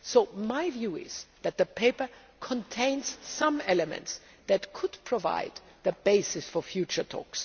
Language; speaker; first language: English; non-native, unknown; German